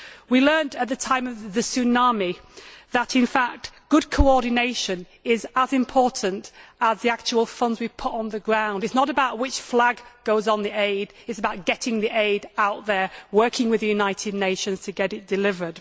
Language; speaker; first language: English; native; English